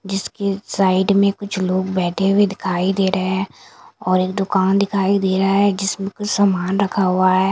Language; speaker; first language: Hindi; non-native, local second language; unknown